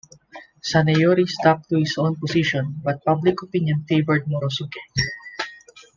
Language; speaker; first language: English; non-native, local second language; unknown